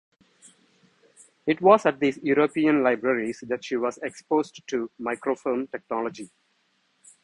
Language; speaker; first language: English; non-native, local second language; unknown